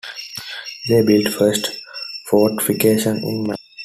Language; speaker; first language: English; non-native, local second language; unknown